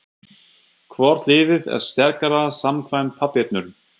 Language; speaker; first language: Icelandic; non-native, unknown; German